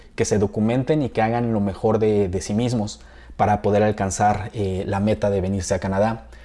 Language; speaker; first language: Spanish; native; Spanish